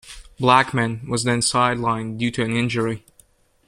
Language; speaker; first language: English; native; English